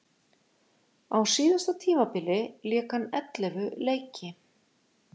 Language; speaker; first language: Icelandic; native; Icelandic